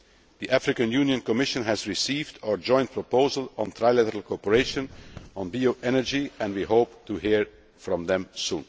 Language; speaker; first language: English; non-native, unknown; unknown